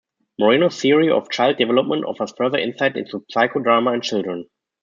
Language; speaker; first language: English; non-native, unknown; German